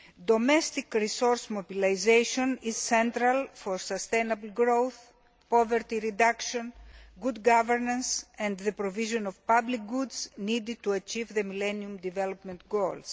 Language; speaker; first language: English; non-native, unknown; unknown